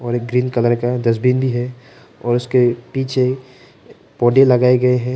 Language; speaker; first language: Hindi; non-native, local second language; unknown